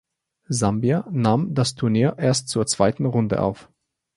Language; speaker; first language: German; non-native, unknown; Slovenian